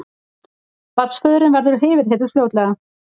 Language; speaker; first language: Icelandic; native; Icelandic